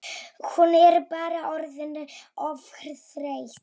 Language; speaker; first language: Icelandic; non-native, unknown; Polish